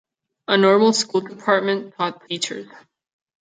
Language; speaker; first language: English; non-native, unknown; Catalan